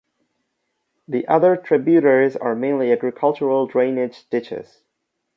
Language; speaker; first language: English; non-native, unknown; Bangla